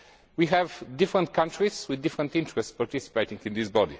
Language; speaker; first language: English; non-native, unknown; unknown